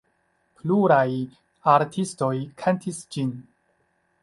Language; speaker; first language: Esperanto; non-native, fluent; Chinese